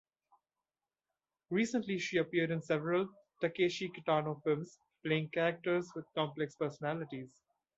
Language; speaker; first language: English; non-native, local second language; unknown